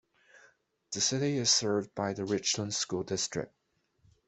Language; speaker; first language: English; non-native, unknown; Chinese